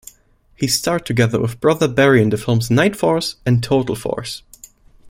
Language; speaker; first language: English; non-native, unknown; German